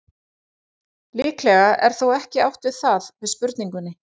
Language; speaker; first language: Icelandic; native; Icelandic